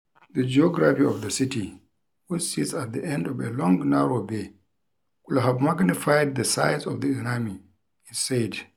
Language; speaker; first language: English; non-native, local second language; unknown